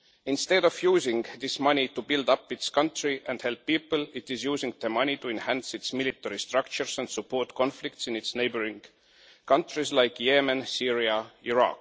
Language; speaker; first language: English; non-native, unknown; Estonian